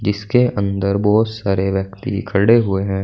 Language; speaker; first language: Hindi; native; Hindi